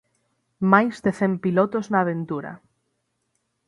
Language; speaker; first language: Galician; native; Galician